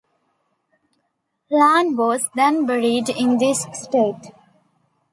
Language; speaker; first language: English; non-native, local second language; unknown